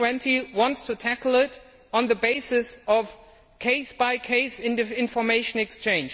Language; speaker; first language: English; non-native, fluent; German